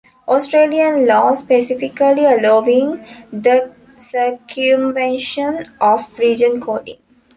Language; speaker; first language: English; non-native, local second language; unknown